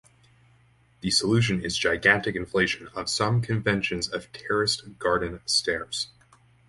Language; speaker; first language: English; native; English